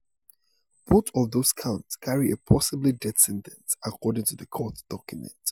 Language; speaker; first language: English; non-native, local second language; Yoruba